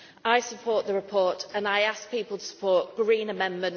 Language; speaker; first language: English; native; English